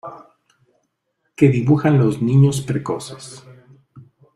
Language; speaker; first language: Spanish; native; Spanish